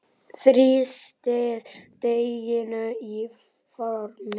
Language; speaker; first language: Icelandic; native; Icelandic